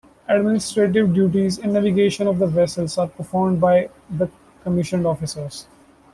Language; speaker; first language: English; non-native, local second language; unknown